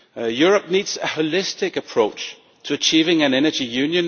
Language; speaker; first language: English; non-native, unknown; Danish